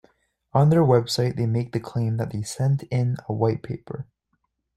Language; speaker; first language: English; native; English